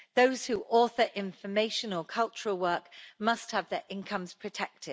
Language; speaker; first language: English; native; English